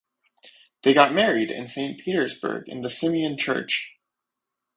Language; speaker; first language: English; native; English